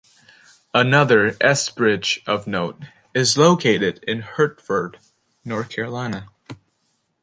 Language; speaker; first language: English; native; English